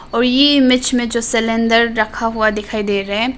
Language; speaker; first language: Hindi; non-native, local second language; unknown